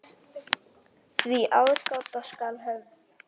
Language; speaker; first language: Icelandic; native; Icelandic